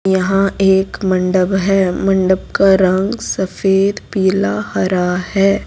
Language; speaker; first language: Hindi; non-native, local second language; Gujarati